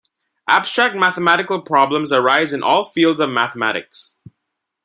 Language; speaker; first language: English; non-native, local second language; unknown